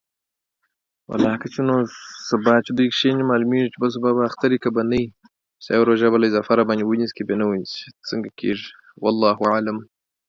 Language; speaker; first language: English; non-native, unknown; Pashto